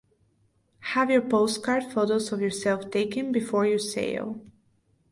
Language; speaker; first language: English; non-native, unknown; Bulgarian